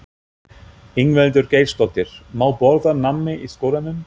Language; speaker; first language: Icelandic; non-native, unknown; German